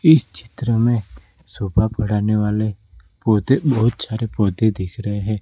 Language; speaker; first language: Hindi; non-native, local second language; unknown